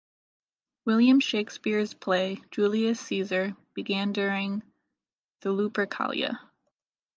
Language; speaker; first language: English; native; English